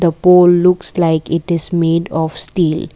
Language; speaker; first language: English; non-native, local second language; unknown